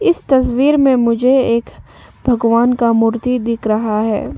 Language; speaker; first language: Hindi; non-native, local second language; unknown